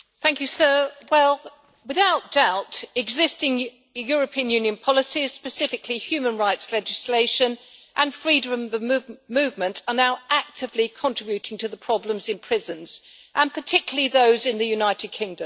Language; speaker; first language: English; native; English